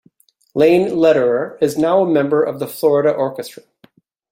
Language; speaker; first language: English; native; English